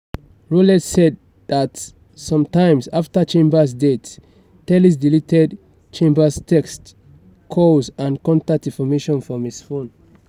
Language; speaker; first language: English; non-native, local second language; Yoruba